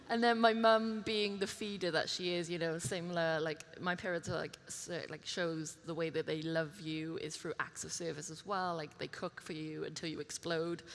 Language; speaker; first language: English; early bilingual, other home language; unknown